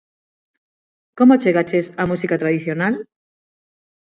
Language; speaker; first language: Galician; non-native, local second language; Spanish